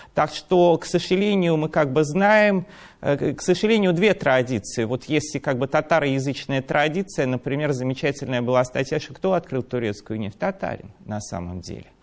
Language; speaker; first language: Russian; native; Russian